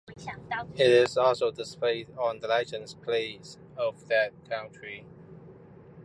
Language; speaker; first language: English; non-native, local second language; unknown